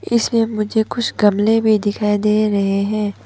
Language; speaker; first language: Hindi; non-native, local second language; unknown